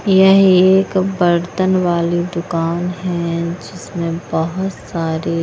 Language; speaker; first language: Hindi; non-native, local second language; Punjabi